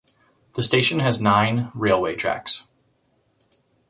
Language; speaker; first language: English; native; English